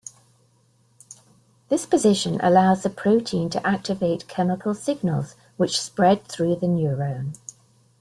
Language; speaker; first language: English; native; English